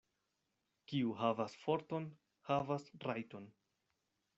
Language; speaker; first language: Esperanto; non-native, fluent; Spanish